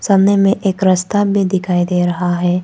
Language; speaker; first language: Hindi; non-native, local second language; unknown